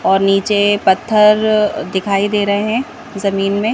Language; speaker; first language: Hindi; native; Hindi